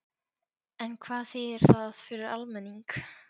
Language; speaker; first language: Icelandic; non-native, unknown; Polish